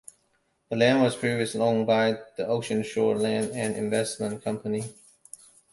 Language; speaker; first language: English; non-native, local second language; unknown